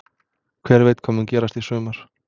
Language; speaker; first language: Icelandic; non-native, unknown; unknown